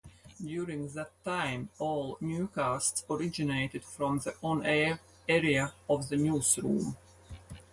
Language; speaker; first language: English; non-native, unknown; Latvian